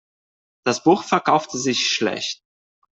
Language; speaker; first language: German; non-native, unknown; Catalan